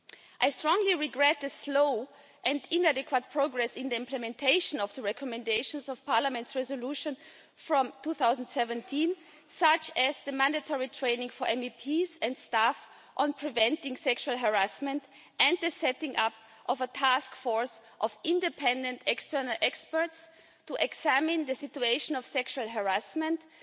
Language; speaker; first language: English; non-native, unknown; German